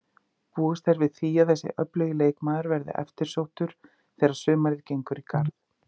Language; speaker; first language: Icelandic; native; Icelandic